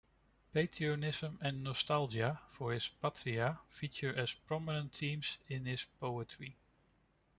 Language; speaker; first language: English; non-native, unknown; Dutch